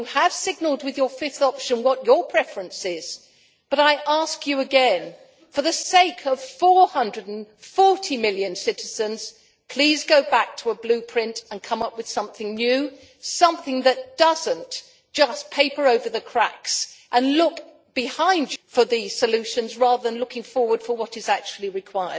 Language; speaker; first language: English; native; English